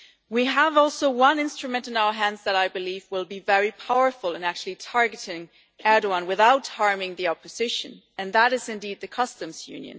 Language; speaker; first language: English; non-native, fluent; German